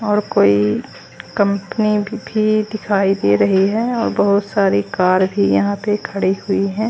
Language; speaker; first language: Hindi; native; Hindi